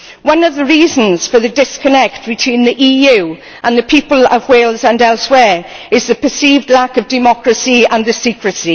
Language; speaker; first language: English; native; English